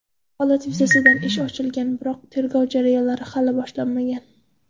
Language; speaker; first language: Uzbek; non-native, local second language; Kara-Kalpak